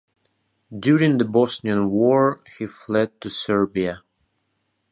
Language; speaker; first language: English; non-native, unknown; Russian